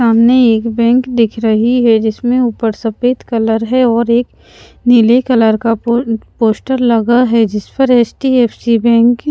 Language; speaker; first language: Hindi; non-native, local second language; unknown